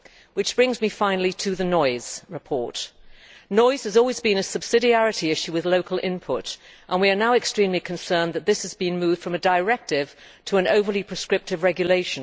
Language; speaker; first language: English; native; English